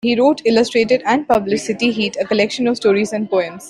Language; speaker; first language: English; non-native, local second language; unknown